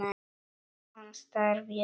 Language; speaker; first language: Icelandic; non-native, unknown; Polish